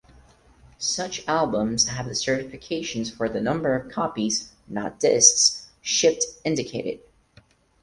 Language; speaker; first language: English; non-native, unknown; Portuguese